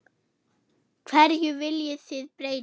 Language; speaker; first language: Icelandic; non-native, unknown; German